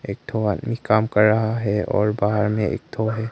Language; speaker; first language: Hindi; non-native, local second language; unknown